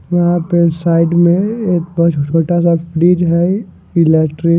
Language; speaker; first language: Hindi; non-native, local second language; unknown